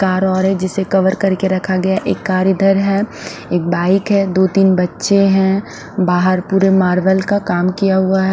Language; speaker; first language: Hindi; non-native, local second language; Punjabi